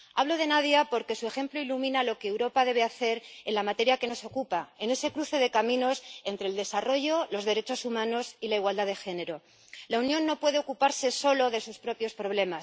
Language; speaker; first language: Spanish; native; Spanish